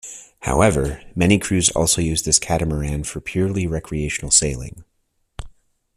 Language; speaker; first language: English; native; English